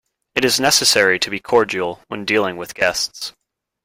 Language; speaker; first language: English; native; English